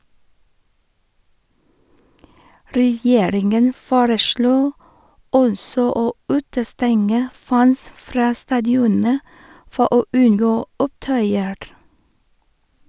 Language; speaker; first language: Norwegian; non-native, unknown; Vietnamese